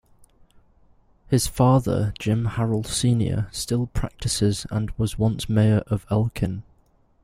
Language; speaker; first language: English; native; English